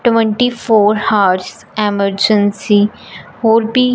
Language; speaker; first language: Hindi; non-native, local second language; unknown